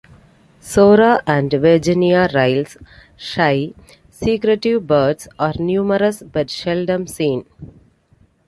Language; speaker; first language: English; non-native, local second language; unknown